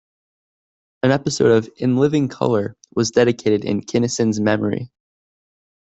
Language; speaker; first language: English; native; English